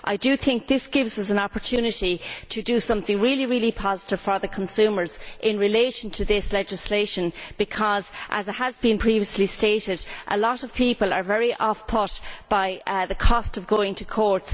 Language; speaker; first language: English; native; English